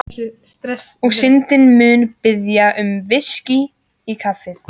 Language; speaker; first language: Icelandic; native; Icelandic